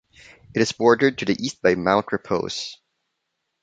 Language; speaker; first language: English; non-native, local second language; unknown